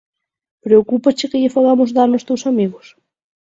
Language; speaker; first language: Galician; native; Galician